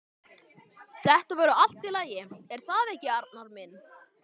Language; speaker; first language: Icelandic; native; Icelandic